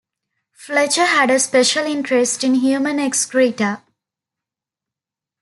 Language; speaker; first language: English; non-native, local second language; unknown